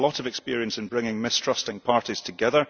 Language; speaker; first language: English; early bilingual, heritage; English